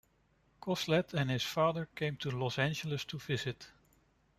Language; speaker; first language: English; non-native, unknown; Dutch